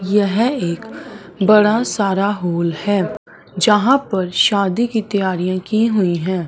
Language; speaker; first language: Hindi; non-native, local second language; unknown